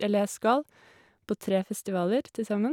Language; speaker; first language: Norwegian; native; Norwegian